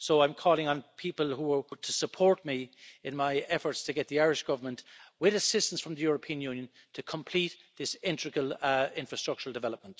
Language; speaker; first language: English; native; English